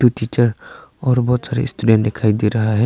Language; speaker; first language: Hindi; non-native, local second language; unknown